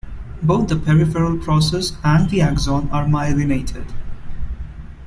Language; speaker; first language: English; non-native, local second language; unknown